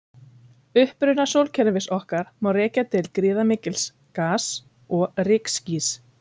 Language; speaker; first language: Icelandic; native; Icelandic